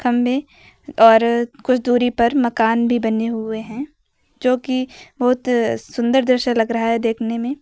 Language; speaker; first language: Hindi; native; Hindi